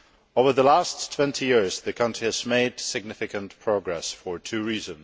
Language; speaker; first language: English; non-native, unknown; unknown